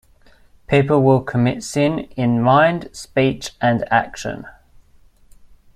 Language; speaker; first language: English; native; English